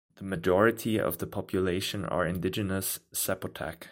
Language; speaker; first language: English; non-native, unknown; German